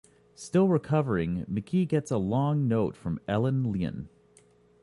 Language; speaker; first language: English; native; English